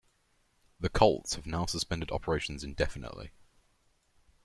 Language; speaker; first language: English; native; English